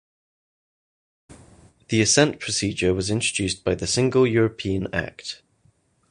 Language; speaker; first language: English; native; English